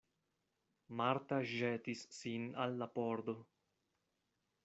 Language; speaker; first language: Esperanto; non-native, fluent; Spanish